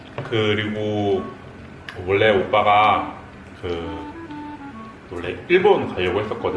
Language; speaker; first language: Korean; native; Korean